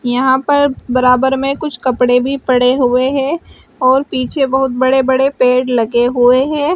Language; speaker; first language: Hindi; native; Hindi